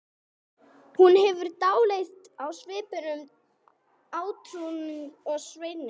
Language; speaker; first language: Icelandic; non-native, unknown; English